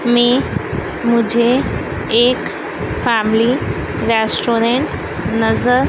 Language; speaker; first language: Hindi; native; Hindi